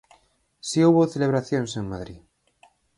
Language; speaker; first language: Galician; native; Galician